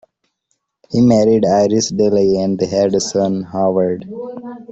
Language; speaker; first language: English; non-native, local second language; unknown